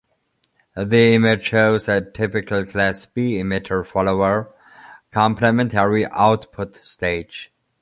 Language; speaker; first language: English; non-native, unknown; German